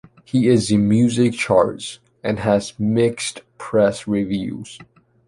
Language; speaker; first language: English; non-native, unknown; Chinese